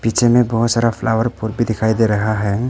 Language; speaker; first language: Hindi; non-native, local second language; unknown